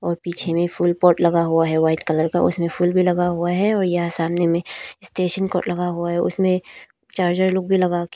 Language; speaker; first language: Hindi; non-native, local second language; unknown